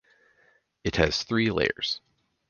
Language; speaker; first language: English; native; English